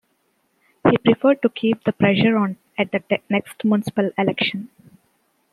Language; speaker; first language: English; native; English